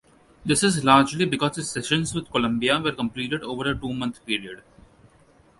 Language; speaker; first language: English; non-native, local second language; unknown